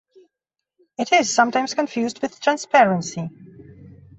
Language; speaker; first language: English; non-native, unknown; Belarusian